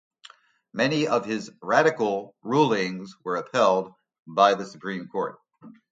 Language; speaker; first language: English; native; English